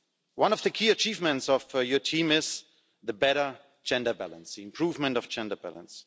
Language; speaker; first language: English; non-native, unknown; German